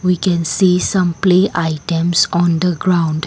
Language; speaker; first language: English; non-native, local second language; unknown